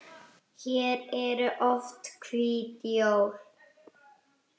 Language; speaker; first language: Icelandic; native; Icelandic